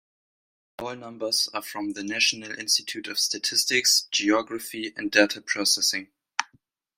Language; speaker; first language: English; non-native, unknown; German